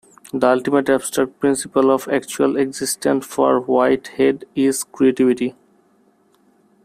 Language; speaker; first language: English; non-native, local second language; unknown